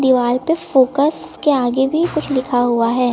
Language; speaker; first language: Hindi; native; Hindi